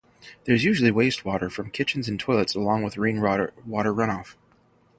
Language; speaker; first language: English; native; English